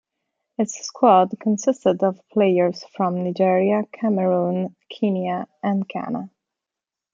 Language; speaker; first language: English; non-native, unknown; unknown